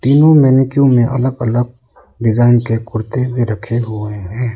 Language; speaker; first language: Hindi; non-native, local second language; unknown